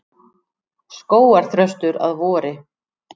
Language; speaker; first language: Icelandic; native; Icelandic